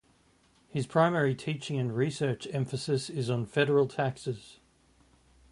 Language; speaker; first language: English; native; English